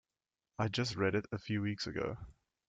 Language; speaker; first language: English; native; English